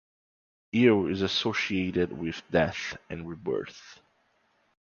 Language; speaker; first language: English; non-native, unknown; Portuguese